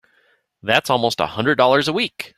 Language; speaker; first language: English; native; English